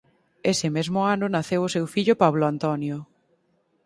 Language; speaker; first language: Galician; native; Galician